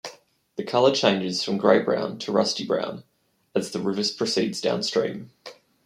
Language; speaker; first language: English; native; English